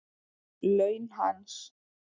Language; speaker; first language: Icelandic; native; Icelandic